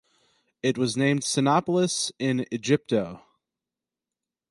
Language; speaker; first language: English; native; English